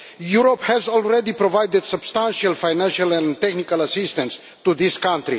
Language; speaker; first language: English; non-native, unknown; Romanian